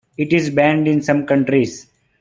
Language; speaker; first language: English; non-native, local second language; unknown